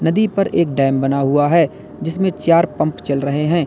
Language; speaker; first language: Hindi; native; Hindi